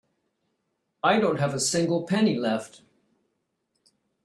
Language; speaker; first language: English; native; English